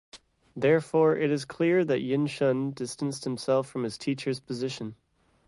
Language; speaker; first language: English; native; English